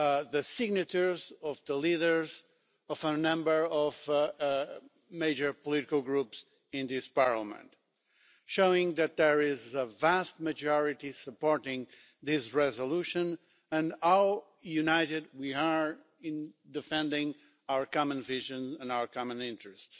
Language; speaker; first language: English; non-native, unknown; Portuguese